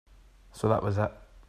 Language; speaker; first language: English; native; English